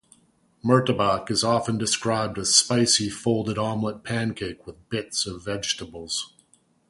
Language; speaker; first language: English; native; English